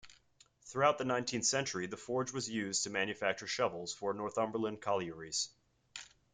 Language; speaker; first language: English; native; English